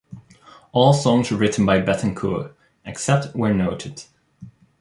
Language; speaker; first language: English; non-native, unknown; Dutch